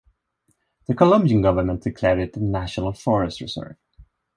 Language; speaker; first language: English; non-native, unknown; Swedish